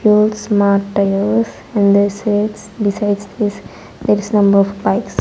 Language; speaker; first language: English; non-native, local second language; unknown